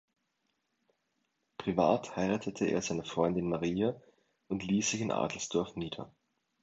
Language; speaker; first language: German; native; German